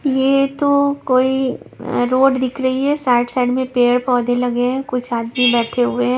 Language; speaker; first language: Hindi; non-native, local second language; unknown